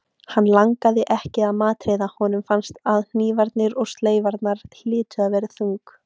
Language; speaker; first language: Icelandic; native; Icelandic